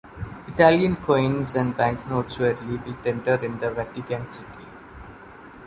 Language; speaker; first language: English; non-native, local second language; Malayalam